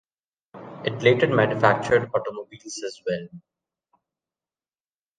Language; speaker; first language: English; native; English